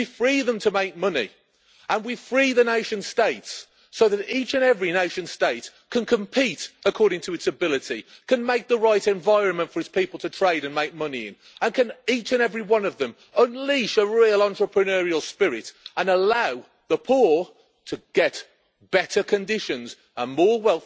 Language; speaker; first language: English; native; English